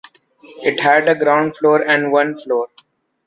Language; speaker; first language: English; non-native, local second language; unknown